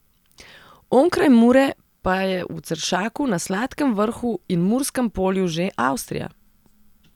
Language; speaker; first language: Slovenian; non-native, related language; Serbian